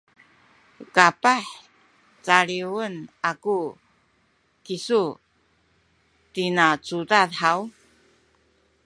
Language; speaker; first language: Sakizaya; native; Sakizaya